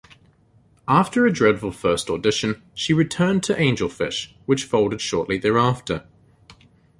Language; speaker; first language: English; native; English